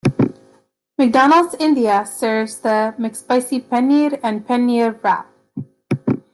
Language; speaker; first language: English; native; English